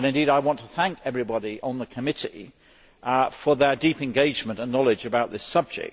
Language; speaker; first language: English; native; English